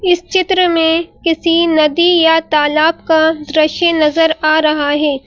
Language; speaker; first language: Hindi; native; Hindi